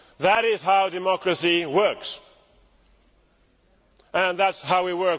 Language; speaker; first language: English; non-native, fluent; Swedish